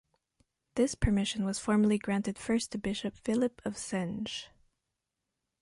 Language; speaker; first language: English; non-native, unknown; French